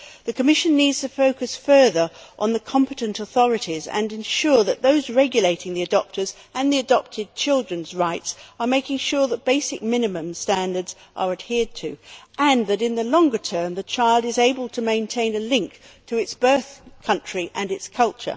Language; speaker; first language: English; native; English